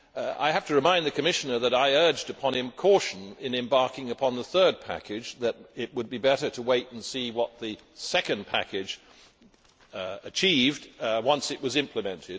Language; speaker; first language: English; native; English